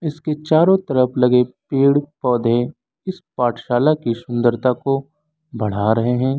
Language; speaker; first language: Hindi; native; Hindi